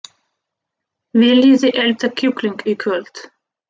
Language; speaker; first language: Icelandic; non-native, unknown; Russian